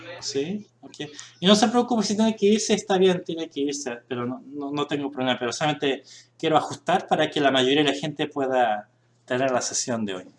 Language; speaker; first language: Spanish; early bilingual, other home language; Korean